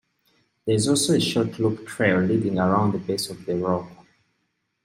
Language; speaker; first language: English; non-native, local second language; Ganda